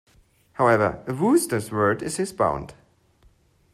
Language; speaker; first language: English; non-native, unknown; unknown